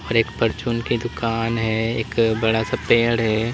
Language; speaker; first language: Hindi; native; Hindi